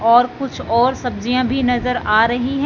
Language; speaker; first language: Hindi; non-native, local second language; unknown